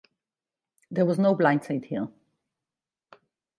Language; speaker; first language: English; non-native, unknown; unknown